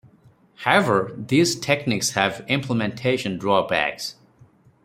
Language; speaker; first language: English; non-native, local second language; Odia